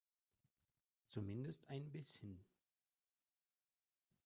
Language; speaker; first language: German; non-native, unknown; Russian